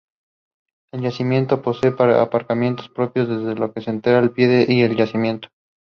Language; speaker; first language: English; non-native, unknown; Spanish